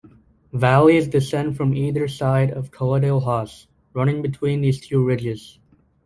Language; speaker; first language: English; native; English